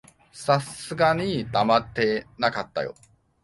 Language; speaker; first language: Japanese; non-native, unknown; Chinese